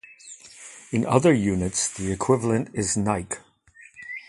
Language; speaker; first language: English; non-native, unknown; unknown